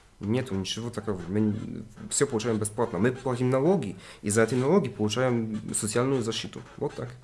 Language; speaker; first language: Russian; non-native, related language; Polish